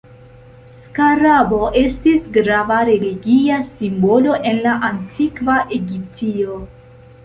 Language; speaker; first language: Esperanto; non-native, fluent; Central Kurdish